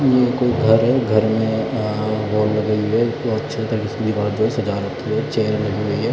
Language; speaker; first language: Hindi; non-native, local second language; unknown